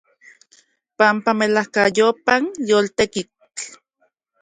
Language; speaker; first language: Central Puebla Nahuatl; native; Central Puebla Nahuatl